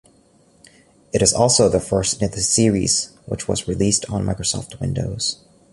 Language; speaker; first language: English; native; English